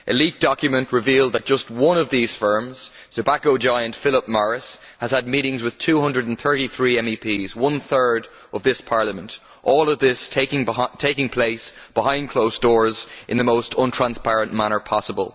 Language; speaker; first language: English; native; English